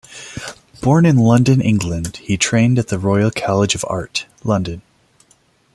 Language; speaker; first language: English; non-native, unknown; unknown